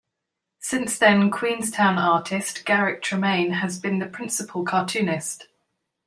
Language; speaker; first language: English; native; English